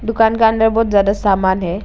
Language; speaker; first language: Hindi; non-native, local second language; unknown